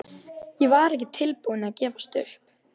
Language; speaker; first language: Icelandic; native; Icelandic